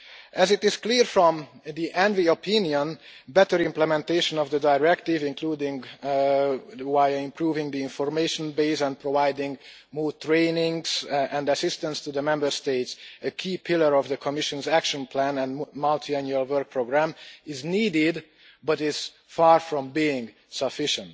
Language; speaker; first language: English; non-native, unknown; Hungarian